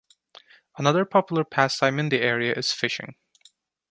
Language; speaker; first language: English; non-native, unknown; Turkish